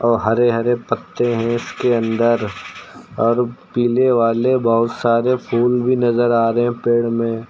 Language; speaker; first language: Hindi; native; Hindi